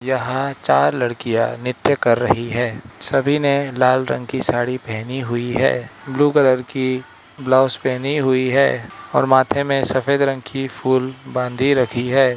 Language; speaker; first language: Hindi; non-native, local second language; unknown